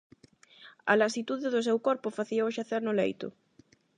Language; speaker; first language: Galician; non-native, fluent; Spanish